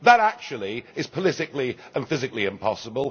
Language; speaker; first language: English; native; English